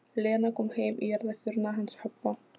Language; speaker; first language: Icelandic; non-native, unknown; Polish